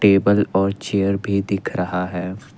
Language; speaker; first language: Hindi; non-native, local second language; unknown